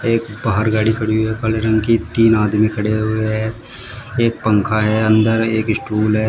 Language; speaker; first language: Hindi; native; Hindi